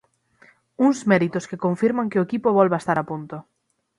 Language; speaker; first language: Galician; native; Galician